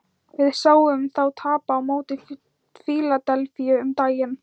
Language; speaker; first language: Icelandic; non-native, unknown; Thai